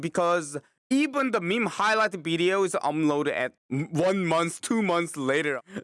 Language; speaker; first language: English; non-native, fluent; Korean